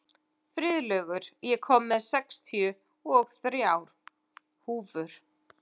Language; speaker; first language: Icelandic; native; Icelandic